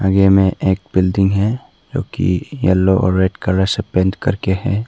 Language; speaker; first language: Hindi; non-native, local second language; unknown